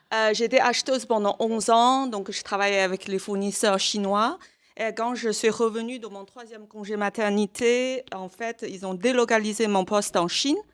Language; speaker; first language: French; non-native, fluent; Chinese